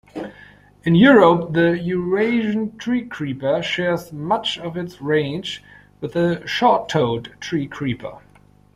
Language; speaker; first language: English; non-native, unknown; German